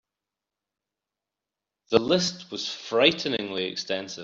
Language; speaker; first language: English; native; English